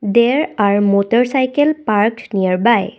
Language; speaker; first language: English; non-native, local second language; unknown